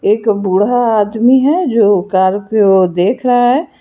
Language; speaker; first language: Hindi; non-native, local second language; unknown